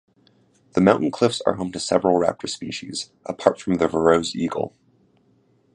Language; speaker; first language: English; native; English